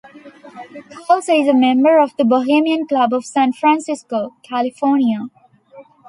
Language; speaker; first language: English; non-native, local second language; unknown